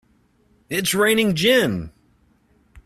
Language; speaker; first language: English; native; English